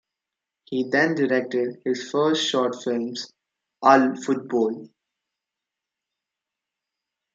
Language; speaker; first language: English; non-native, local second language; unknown